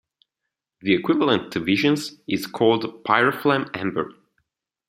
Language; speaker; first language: English; non-native, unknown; Italian